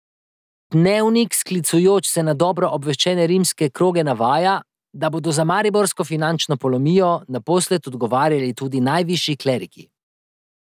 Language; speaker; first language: Slovenian; native; Slovenian